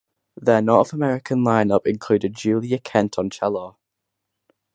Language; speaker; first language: English; native; English